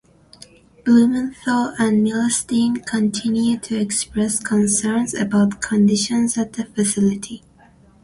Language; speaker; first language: English; non-native, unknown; Persian